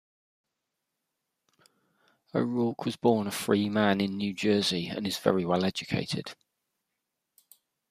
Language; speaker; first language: English; native; English